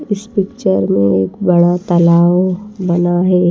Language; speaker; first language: Hindi; native; Hindi